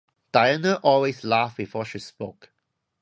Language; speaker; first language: English; non-native, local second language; Cantonese